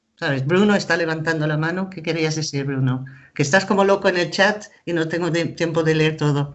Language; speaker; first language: Spanish; non-native, fluent; English